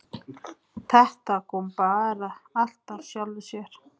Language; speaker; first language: Icelandic; non-native, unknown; Nepali